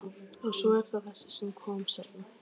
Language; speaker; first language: Icelandic; native; Icelandic